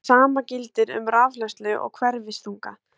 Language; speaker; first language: Icelandic; native; Icelandic